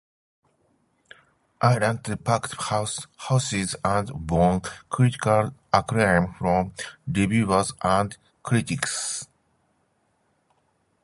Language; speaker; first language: English; non-native, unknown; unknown